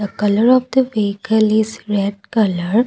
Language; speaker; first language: English; non-native, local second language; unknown